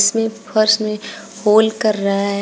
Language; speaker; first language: Hindi; native; Hindi